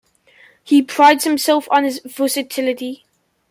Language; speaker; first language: English; native; English